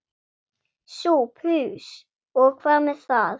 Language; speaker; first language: Icelandic; non-native, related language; Swedish